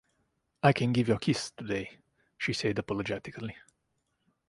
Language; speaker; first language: English; non-native, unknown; Italian